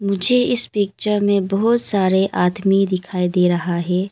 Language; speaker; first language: Hindi; non-native, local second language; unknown